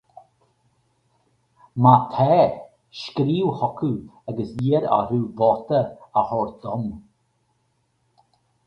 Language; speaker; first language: Irish; native; Irish